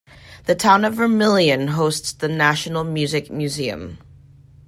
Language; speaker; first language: English; native; English